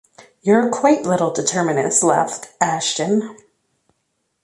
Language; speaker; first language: English; native; English